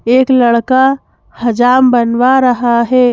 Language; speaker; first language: Hindi; native; Hindi